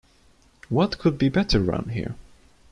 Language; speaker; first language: English; non-native, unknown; Turkish